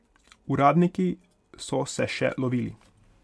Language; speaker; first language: Slovenian; non-native, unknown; Hungarian